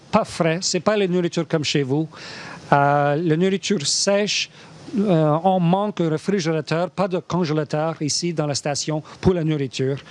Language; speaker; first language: French; non-native, fluent; English